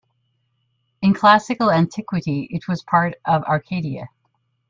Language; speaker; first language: English; native; English